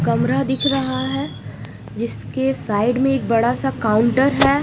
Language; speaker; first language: Hindi; non-native, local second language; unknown